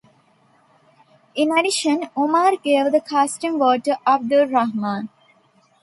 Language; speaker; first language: English; non-native, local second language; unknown